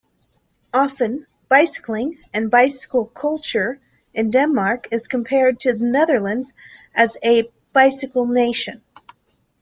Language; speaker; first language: English; native; English